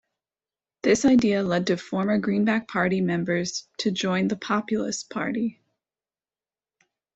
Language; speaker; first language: English; native; English